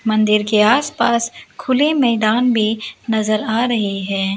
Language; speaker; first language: Hindi; non-native, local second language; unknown